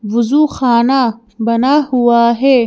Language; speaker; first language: Hindi; native; Hindi